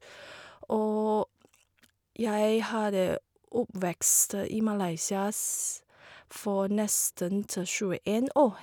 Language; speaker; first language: Norwegian; non-native, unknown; Chinese